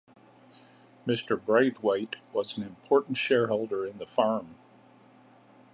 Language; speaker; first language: English; native; English